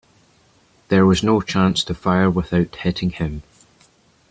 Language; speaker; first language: English; native; English